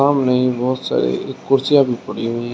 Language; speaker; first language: Hindi; native; Hindi